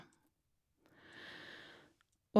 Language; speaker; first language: Norwegian; native; Norwegian